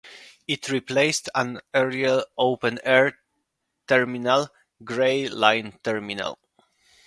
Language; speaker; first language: English; non-native, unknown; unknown